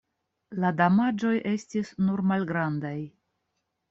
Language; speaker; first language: Esperanto; non-native, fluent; Russian